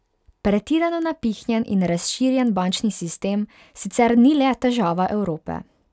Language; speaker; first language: Slovenian; non-native, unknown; Hungarian